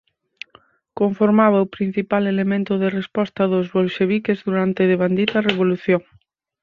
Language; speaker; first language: Galician; native; Galician